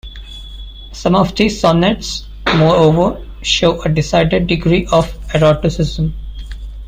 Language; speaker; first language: English; non-native, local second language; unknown